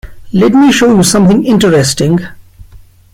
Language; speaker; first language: English; non-native, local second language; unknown